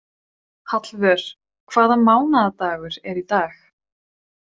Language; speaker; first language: Icelandic; non-native, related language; Swedish